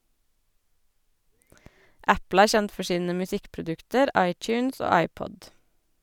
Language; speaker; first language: Norwegian; native; Norwegian